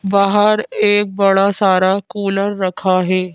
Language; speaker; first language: Hindi; native; Hindi